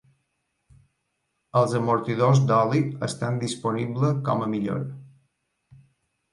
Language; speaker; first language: Catalan; native; Catalan